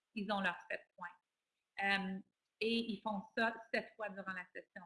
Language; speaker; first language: French; native; French